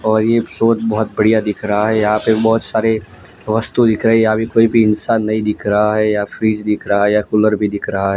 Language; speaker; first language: Hindi; non-native, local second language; Gujarati